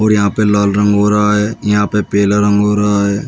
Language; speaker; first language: Hindi; native; Hindi